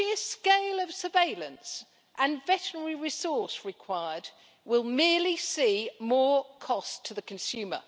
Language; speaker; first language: English; native; English